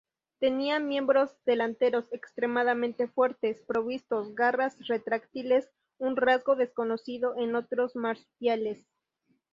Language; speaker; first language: Spanish; native; Spanish